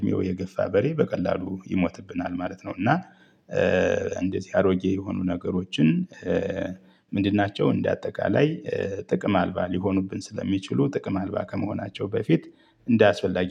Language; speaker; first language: Amharic; native; Amharic